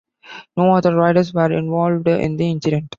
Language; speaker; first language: English; non-native, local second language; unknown